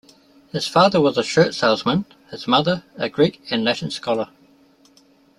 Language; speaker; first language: English; native; English